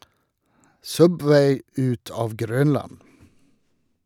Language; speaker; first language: Norwegian; non-native, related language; Swedish